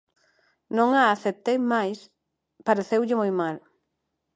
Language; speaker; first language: Galician; non-native, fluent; Spanish